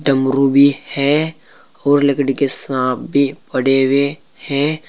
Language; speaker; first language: Hindi; native; Hindi